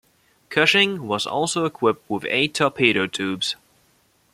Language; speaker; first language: English; non-native, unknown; German